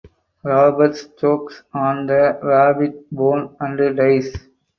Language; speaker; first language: English; non-native, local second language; Tamil